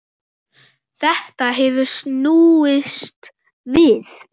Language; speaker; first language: Icelandic; native; Icelandic